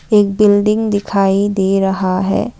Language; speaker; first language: Hindi; non-native, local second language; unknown